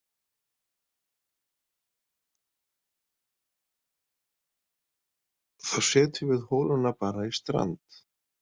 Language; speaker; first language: Icelandic; native; Icelandic